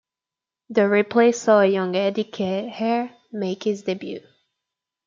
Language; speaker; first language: English; native; English